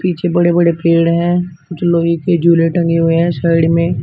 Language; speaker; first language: Hindi; native; Hindi